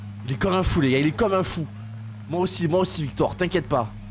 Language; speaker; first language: French; native; French